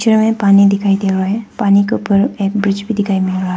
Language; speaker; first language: Hindi; non-native, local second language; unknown